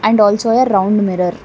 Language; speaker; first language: English; non-native, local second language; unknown